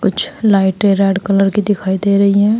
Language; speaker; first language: Hindi; native; Hindi